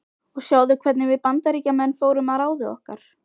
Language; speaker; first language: Icelandic; native; Icelandic